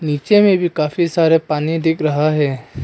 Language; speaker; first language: Hindi; non-native, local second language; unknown